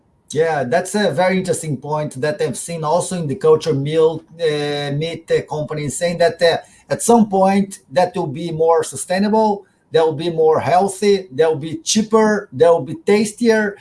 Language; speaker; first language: English; non-native, fluent; Portuguese